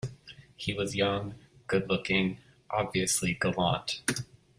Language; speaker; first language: English; native; English